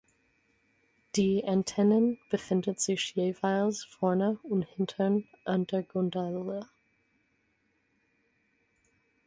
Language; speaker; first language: German; non-native, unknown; English